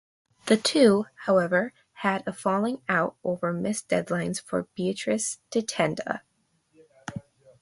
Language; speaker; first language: English; native; English